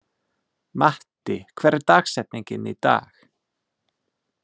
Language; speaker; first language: Icelandic; non-native, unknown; English